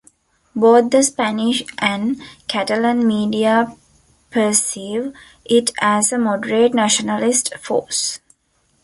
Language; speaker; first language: English; non-native, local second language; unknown